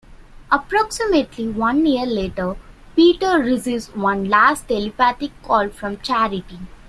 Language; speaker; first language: English; non-native, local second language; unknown